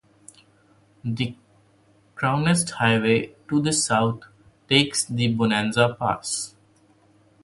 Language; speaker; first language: English; non-native, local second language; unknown